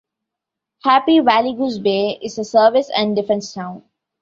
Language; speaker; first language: English; non-native, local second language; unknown